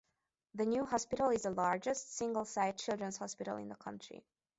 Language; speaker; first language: English; non-native, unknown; Hungarian